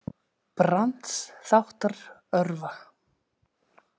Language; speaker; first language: Icelandic; native; Icelandic